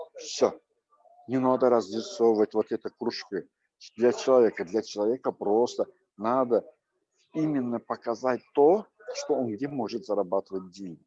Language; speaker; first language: Russian; non-native, local second language; Azerbaijani